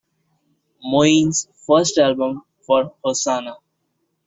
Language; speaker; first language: English; non-native, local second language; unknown